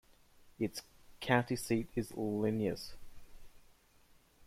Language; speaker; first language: English; native; English